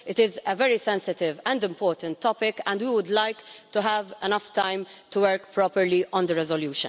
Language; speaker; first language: English; non-native, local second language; Maltese